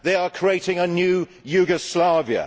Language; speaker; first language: English; native; English